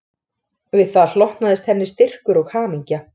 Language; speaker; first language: Icelandic; native; Icelandic